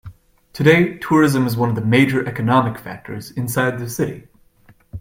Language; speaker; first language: English; native; English